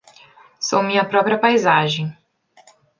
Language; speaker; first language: Portuguese; native; Portuguese